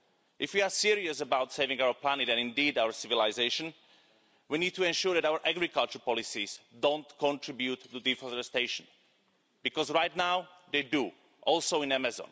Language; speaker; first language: English; non-native, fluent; Slovak